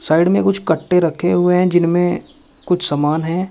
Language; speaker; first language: Hindi; native; Hindi